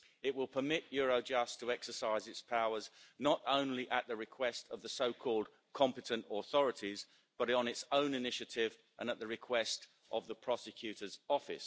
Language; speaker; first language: English; native; English